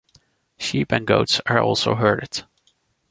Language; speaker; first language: English; non-native, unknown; Dutch